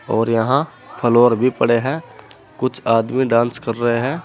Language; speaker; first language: Hindi; native; Hindi